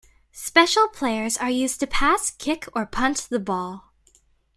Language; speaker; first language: English; native; English